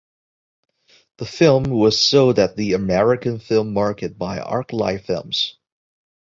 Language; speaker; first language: English; non-native, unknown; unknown